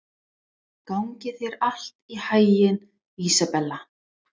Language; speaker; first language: Icelandic; non-native, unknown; English